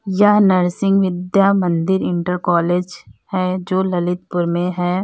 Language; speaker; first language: Hindi; native; Hindi